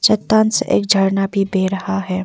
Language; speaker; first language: Hindi; non-native, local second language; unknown